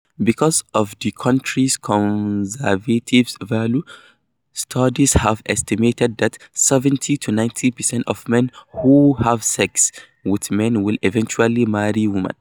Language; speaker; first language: English; non-native, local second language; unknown